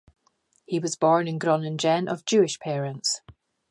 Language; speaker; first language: English; native; English